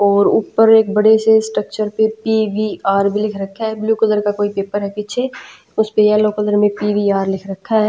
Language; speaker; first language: Hindi; non-native, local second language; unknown